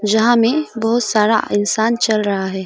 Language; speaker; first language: Hindi; non-native, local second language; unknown